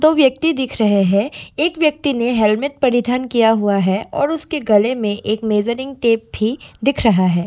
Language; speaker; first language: Hindi; non-native, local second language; Assamese